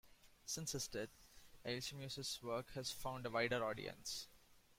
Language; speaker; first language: English; non-native, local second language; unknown